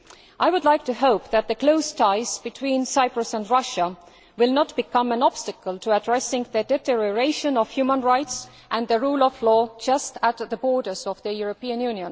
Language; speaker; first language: English; non-native, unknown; Estonian